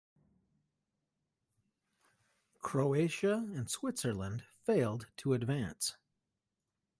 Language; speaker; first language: English; native; English